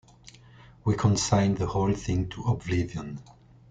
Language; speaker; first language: English; non-native, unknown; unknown